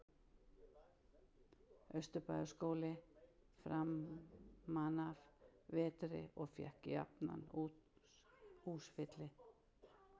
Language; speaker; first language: Icelandic; native; Icelandic